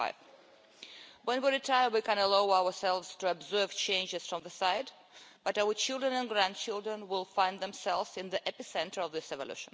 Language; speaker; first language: English; non-native, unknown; Russian